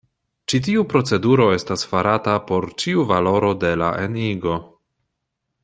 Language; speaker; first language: Esperanto; non-native, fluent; Polish